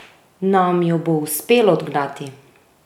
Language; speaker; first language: Slovenian; native; Slovenian